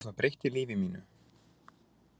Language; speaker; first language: Icelandic; native; Icelandic